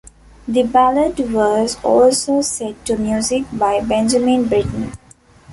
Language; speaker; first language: English; non-native, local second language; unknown